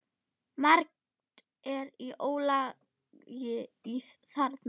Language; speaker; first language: Icelandic; non-native, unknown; German